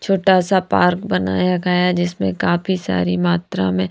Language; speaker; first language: Hindi; native; Hindi